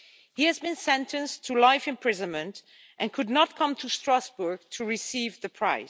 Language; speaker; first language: English; non-native, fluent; Dutch